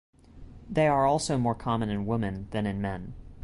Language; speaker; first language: English; native; English